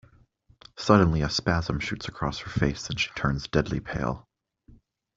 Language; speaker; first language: English; native; English